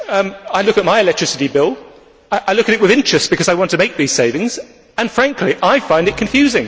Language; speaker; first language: English; native; English